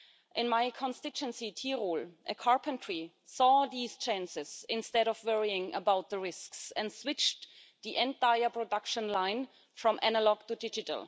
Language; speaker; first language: English; non-native, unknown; German